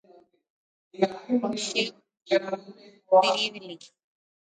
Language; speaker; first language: English; non-native, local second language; Tamil